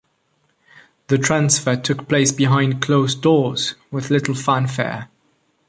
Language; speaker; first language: English; non-native, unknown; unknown